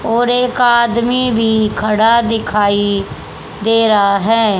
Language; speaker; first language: Hindi; native; Hindi